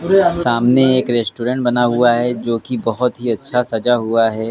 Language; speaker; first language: Hindi; native; Hindi